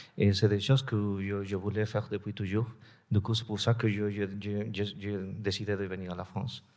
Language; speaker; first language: French; non-native, fluent; Spanish